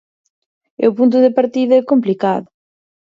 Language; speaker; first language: Galician; native; Galician